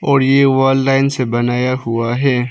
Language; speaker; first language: Hindi; non-native, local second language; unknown